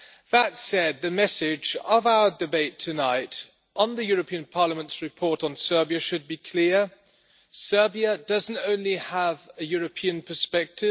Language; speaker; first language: English; non-native, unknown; German